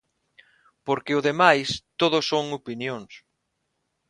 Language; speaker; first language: Galician; non-native, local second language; Spanish